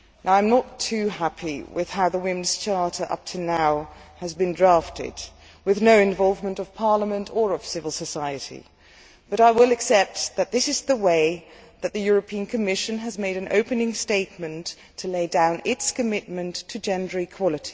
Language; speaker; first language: English; non-native, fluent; Dutch